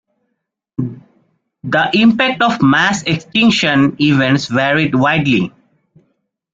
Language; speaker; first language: English; non-native, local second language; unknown